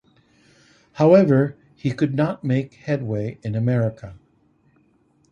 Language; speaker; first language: English; native; English